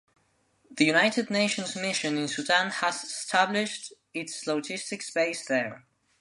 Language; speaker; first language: English; non-native, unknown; Spanish